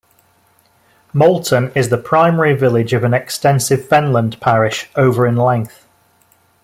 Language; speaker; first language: English; native; English